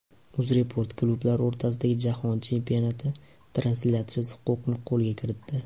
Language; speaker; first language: Uzbek; native; Uzbek